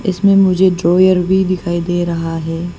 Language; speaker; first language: Hindi; non-native, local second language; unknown